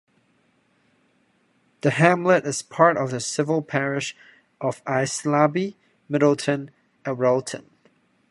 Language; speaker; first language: English; non-native, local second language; Cantonese